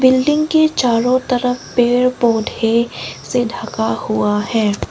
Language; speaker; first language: Hindi; non-native, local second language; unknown